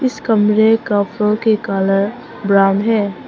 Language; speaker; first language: Hindi; non-native, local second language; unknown